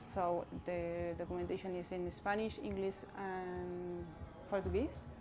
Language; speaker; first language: English; non-native, learner; Spanish